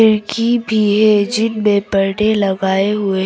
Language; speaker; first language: Hindi; non-native, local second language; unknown